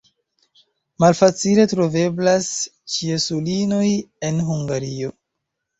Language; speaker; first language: Esperanto; non-native, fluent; Chinese